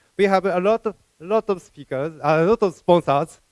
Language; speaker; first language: English; non-native, fluent; Japanese